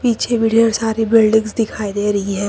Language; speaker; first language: Hindi; native; Hindi